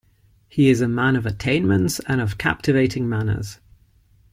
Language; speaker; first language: English; non-native, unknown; Ligurian